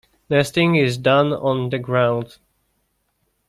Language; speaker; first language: English; non-native, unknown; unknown